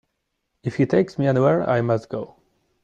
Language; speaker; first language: English; non-native, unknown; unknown